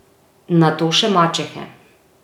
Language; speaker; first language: Slovenian; native; Slovenian